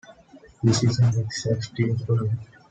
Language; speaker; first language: English; non-native, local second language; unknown